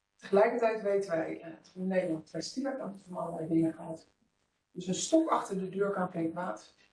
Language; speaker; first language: Dutch; native; Dutch